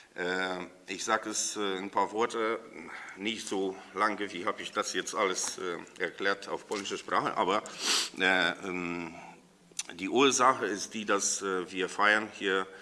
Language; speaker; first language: German; non-native, learner; Polish